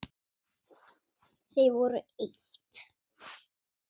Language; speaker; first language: Icelandic; non-native, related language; Swedish